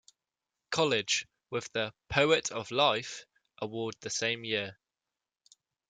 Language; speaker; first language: English; native; English